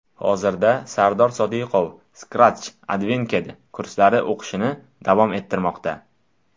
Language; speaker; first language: Uzbek; non-native, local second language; Tajik